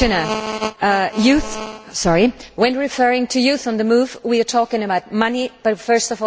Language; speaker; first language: English; non-native, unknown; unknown